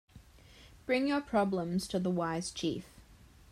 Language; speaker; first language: English; native; English